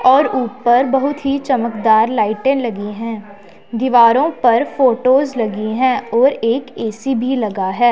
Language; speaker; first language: Hindi; non-native, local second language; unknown